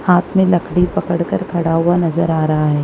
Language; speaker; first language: Hindi; non-native, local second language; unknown